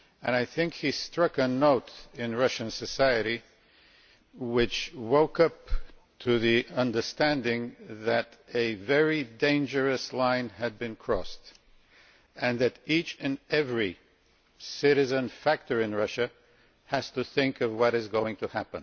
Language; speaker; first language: English; non-native, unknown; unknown